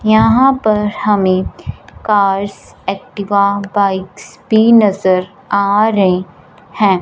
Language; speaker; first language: Hindi; non-native, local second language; Punjabi